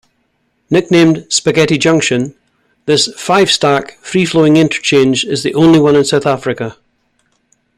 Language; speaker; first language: English; native; English